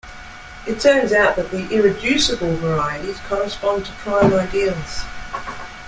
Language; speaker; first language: English; native; English